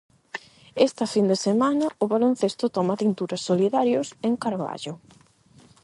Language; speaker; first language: Galician; non-native, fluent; Spanish